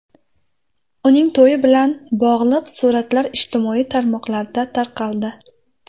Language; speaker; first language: Uzbek; native; Uzbek